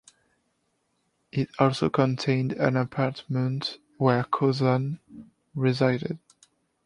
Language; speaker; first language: English; non-native, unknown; French